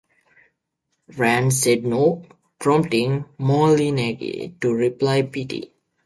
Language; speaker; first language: English; native; English